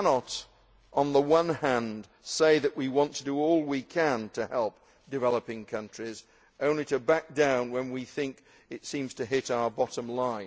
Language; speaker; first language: English; native; English